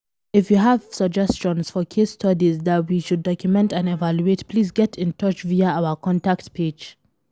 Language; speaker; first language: English; non-native, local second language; Hausa